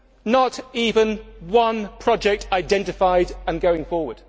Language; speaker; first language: English; native; English